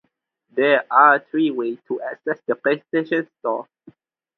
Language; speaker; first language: English; non-native, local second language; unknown